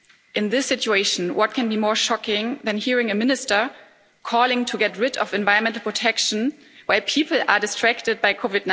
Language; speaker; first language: English; non-native, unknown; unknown